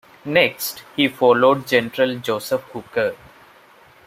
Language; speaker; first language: English; non-native, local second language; Malayalam